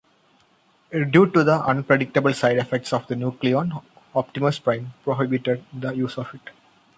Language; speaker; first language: English; non-native, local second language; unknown